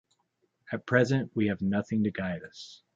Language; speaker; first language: English; native; English